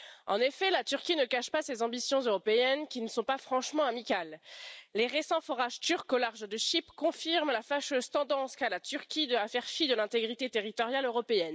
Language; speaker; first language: French; native; French